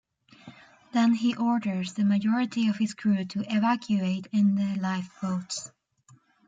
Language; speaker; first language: English; native; English